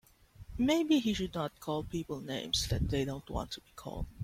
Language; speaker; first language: English; non-native, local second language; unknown